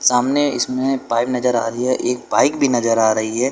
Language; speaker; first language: Hindi; native; Hindi